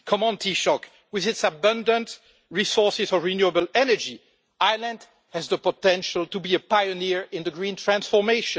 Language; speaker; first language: English; non-native, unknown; French